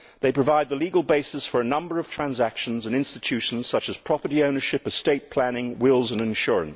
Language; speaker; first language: English; native; English